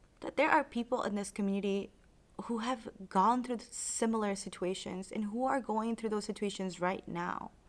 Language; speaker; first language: English; early bilingual, other home language; Spanish